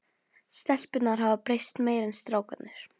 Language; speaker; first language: Icelandic; non-native, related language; Norwegian